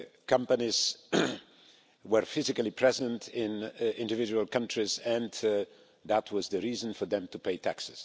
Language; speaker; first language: English; non-native, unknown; Polish